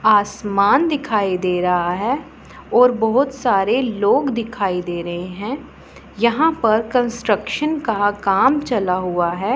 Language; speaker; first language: Hindi; non-native, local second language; Punjabi